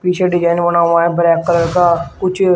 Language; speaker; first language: Hindi; native; Hindi